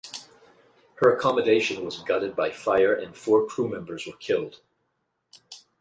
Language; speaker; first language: English; native; English